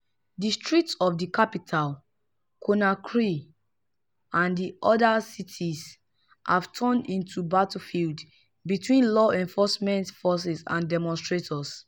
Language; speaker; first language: English; non-native, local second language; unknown